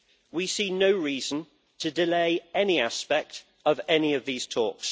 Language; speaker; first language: English; native; English